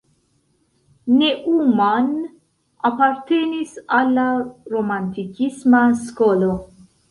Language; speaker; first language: Esperanto; non-native, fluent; Central Kurdish